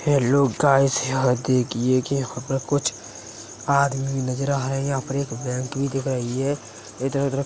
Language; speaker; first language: Hindi; native; Hindi